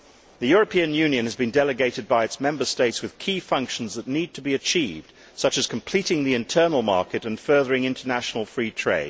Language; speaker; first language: English; native; English